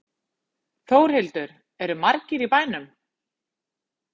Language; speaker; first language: Icelandic; native; Icelandic